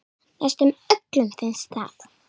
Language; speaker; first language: Icelandic; native; Icelandic